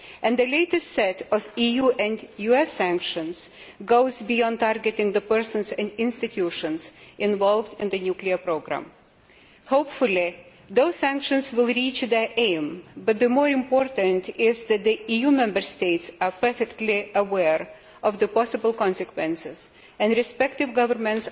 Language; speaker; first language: English; non-native, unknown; Lithuanian